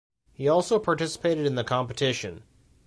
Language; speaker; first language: English; native; English